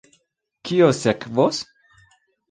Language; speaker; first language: Esperanto; non-native, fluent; Spanish